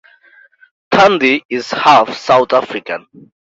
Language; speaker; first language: English; non-native, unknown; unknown